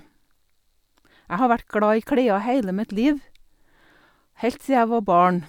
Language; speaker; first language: Norwegian; native; Norwegian